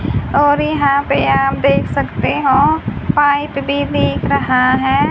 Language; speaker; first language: Hindi; native; Hindi